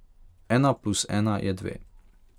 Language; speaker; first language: Slovenian; non-native, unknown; Hungarian